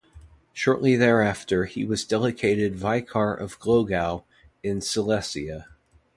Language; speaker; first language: English; native; English